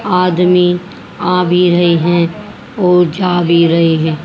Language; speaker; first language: Hindi; native; Hindi